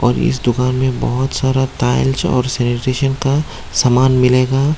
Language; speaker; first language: Hindi; non-native, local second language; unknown